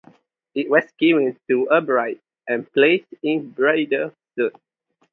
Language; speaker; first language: English; non-native, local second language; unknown